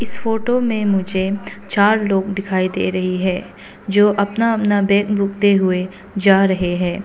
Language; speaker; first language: Hindi; non-native, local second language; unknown